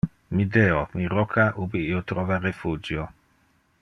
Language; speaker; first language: Interlingua; non-native, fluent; Dutch